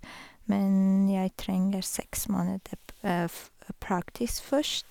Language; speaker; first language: Norwegian; non-native, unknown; Persian